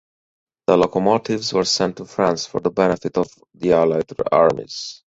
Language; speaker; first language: English; native; English